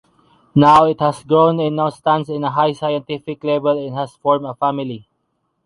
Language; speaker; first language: English; non-native, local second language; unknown